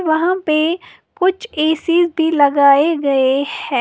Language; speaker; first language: Hindi; native; Hindi